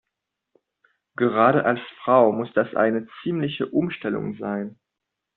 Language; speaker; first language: German; non-native, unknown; French